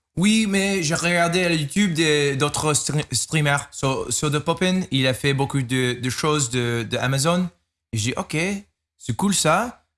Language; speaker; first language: French; non-native, learner; English